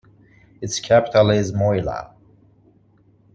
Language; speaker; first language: English; non-native, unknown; Persian